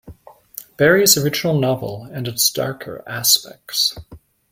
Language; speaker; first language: English; native; English